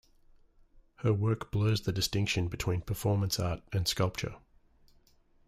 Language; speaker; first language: English; native; English